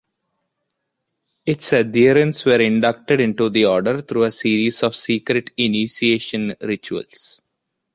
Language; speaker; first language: English; non-native, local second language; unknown